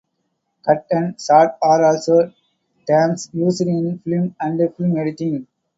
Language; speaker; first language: English; non-native, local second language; Tamil